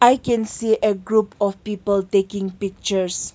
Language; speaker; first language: English; non-native, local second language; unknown